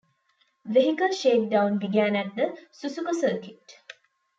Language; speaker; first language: English; non-native, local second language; Tamil